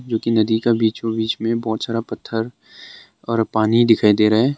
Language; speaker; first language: Hindi; non-native, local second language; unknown